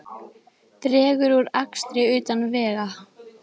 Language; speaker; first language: Icelandic; native; Icelandic